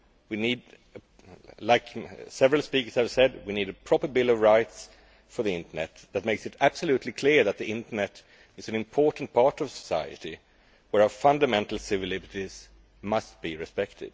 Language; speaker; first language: English; non-native, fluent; Swedish